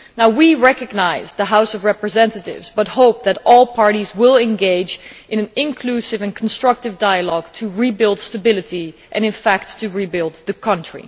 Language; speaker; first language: English; non-native, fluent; Dutch